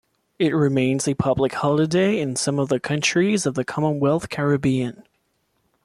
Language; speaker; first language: English; non-native, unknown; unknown